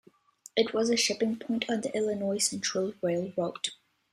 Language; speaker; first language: English; native; English